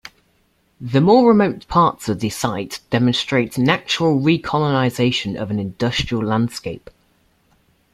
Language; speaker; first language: English; native; English